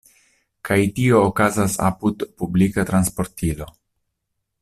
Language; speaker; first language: Esperanto; non-native, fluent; Italian